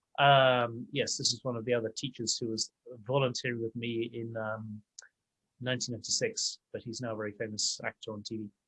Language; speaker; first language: English; native; English